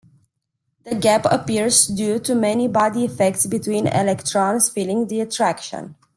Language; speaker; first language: English; non-native, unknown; Romanian